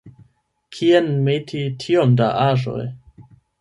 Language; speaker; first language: Esperanto; non-native, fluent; German